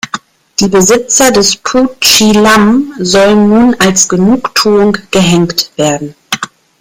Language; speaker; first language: German; native; German